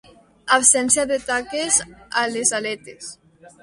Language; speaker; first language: Catalan; non-native, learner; Spanish